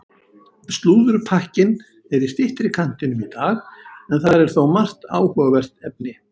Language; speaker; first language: Icelandic; native; Icelandic